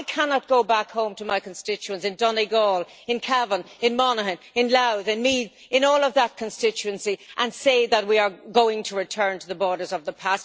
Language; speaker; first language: English; native; English